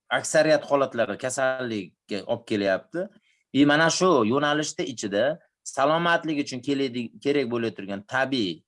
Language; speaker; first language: Uzbek; native; Uzbek